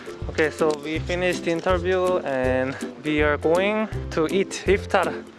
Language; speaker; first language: English; non-native, fluent; Korean